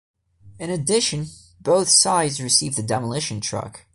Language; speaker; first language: English; non-native, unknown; Portuguese